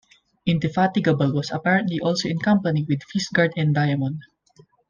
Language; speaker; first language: English; non-native, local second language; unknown